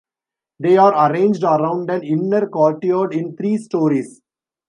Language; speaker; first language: English; non-native, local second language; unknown